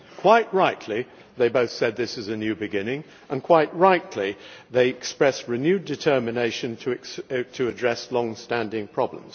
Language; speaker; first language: English; native; English